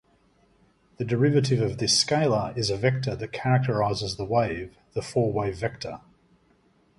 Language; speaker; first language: English; native; English